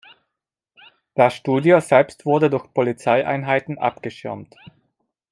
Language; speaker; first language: German; non-native, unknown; Italian